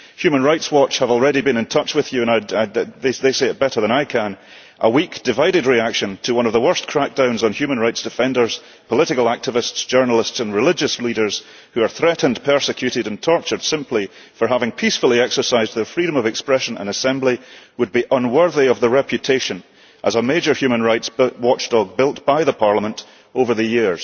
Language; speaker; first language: English; early bilingual, heritage; English